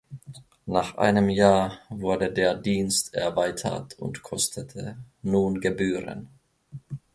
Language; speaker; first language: German; non-native, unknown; Finnish